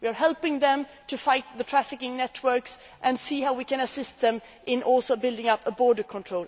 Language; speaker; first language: English; non-native, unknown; Swedish